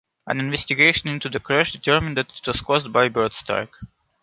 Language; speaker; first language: English; non-native, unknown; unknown